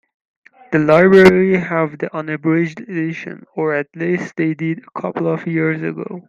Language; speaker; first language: English; native; English